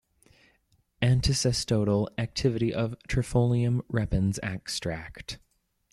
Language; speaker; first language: English; native; English